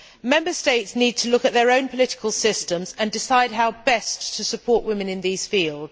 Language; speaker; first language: English; native; English